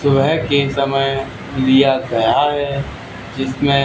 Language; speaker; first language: Hindi; native; Hindi